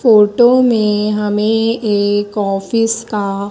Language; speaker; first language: Hindi; native; Hindi